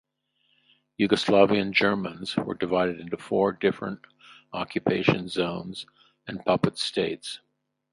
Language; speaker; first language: English; native; English